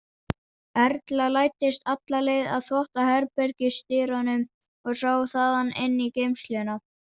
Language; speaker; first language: Icelandic; non-native, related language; Danish